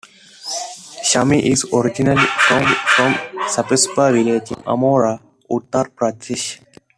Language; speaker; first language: English; non-native, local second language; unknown